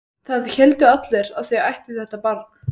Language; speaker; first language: Icelandic; native; Icelandic